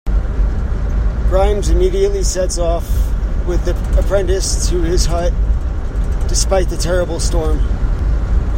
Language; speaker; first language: English; native; English